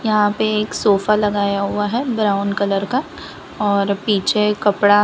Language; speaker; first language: Hindi; non-native, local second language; Gujarati